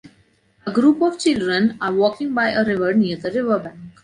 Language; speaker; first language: English; non-native, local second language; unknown